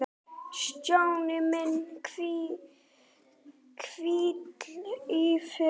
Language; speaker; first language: Icelandic; native; Icelandic